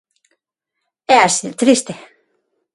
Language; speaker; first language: Galician; non-native, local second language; Spanish